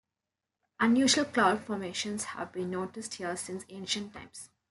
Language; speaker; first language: English; non-native, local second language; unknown